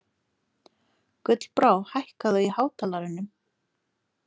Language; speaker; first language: Icelandic; non-native, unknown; Lithuanian